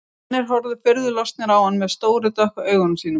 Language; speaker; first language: Icelandic; native; Icelandic